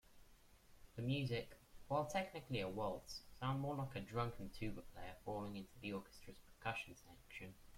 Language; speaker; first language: English; native; English